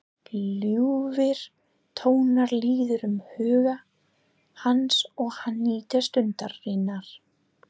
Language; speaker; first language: Icelandic; non-native, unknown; English